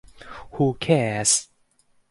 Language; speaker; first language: English; non-native, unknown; Thai